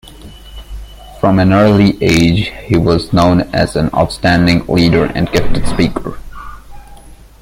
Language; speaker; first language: English; non-native, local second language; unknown